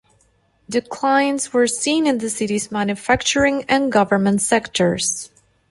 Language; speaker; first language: English; non-native, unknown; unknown